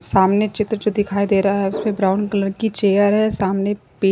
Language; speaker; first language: Hindi; non-native, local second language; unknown